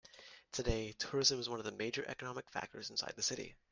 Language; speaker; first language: English; native; English